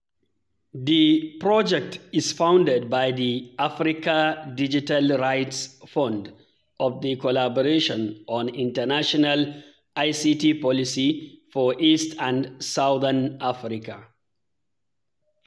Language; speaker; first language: English; non-native, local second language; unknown